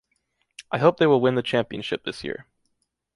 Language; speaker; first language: English; native; English